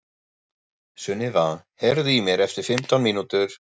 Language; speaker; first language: Icelandic; non-native, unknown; German